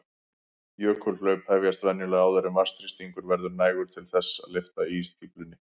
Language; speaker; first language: Icelandic; native; Icelandic